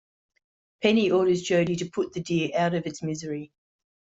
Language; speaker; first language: English; native; English